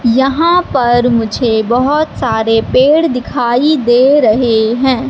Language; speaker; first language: Hindi; native; Hindi